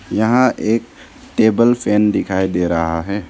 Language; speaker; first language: Hindi; non-native, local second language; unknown